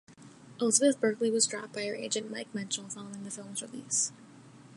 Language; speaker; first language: English; native; English